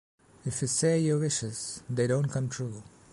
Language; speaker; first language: English; non-native, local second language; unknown